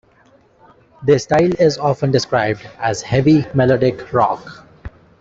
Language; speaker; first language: English; non-native, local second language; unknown